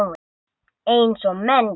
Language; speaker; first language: Icelandic; non-native, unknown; English